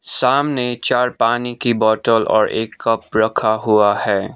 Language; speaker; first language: Hindi; non-native, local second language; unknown